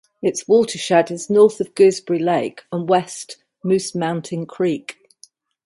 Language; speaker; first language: English; native; English